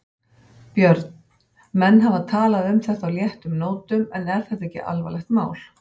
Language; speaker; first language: Icelandic; native; Icelandic